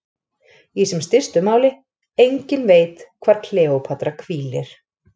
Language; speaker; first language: Icelandic; native; Icelandic